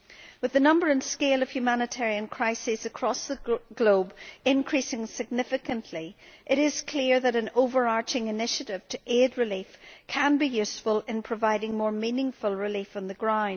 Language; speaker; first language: English; native; English